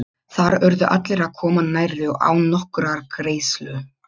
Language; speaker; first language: Icelandic; non-native, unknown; Polish